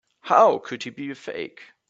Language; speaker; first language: English; non-native, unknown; German